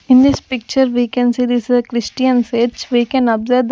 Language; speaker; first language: English; non-native, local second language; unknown